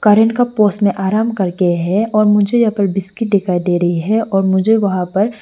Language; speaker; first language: Hindi; non-native, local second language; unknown